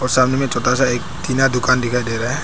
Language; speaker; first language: Hindi; non-native, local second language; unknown